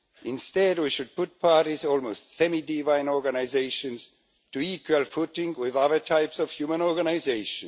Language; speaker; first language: English; non-native, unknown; Estonian